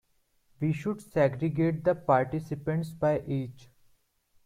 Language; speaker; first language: English; non-native, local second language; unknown